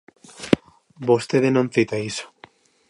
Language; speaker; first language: Galician; native; Galician